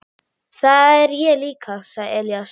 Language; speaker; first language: Icelandic; non-native, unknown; German